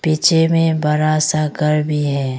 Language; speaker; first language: Hindi; early bilingual, other home language; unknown